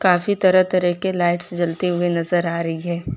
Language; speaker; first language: Hindi; non-native, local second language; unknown